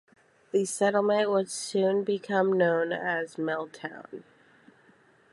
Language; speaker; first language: English; native; English